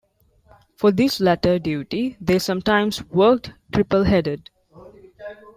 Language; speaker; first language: English; non-native, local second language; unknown